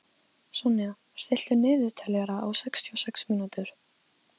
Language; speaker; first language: Icelandic; non-native, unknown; Polish